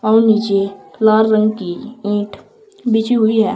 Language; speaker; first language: Hindi; native; Hindi